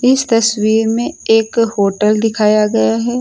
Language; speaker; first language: Hindi; native; Hindi